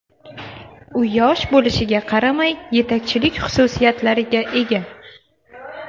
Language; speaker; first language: Uzbek; non-native, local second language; Tajik